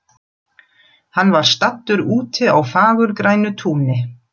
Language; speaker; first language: Icelandic; non-native, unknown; German